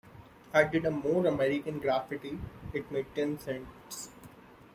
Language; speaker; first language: English; non-native, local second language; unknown